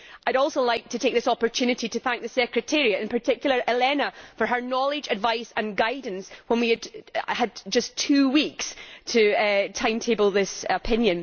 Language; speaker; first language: English; native; English